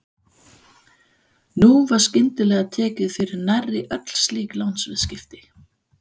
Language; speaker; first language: Icelandic; non-native, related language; Danish